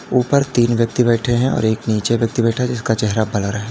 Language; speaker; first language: Hindi; native; Hindi